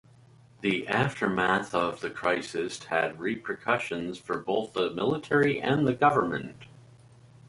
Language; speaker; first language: English; native; English